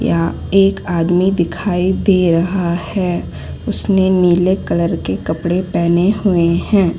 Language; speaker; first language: Hindi; non-native, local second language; Gujarati